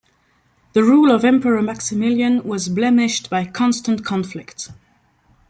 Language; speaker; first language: English; non-native, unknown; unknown